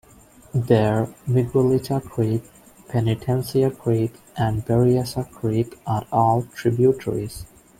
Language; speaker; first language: English; non-native, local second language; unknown